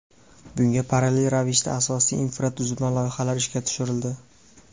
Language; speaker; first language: Uzbek; native; Uzbek